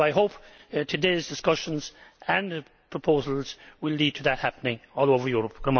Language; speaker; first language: English; native; English